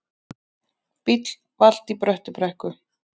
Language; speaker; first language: Icelandic; native; Icelandic